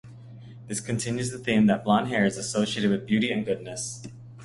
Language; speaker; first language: English; native; English